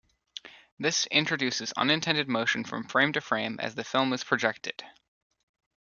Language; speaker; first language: English; native; English